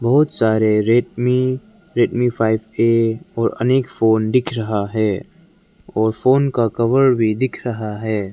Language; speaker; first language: Hindi; non-native, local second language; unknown